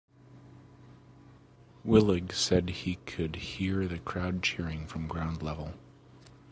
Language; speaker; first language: English; native; English